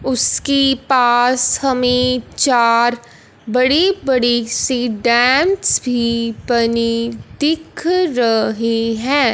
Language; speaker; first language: Hindi; non-native, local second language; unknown